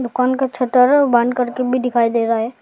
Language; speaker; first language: Hindi; non-native, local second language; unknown